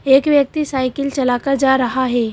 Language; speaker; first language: Hindi; native; Hindi